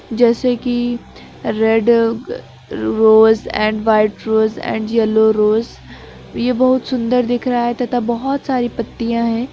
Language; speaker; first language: Hindi; native; Hindi